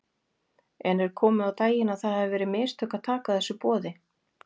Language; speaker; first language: Icelandic; native; Icelandic